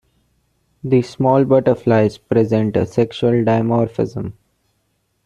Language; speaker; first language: English; non-native, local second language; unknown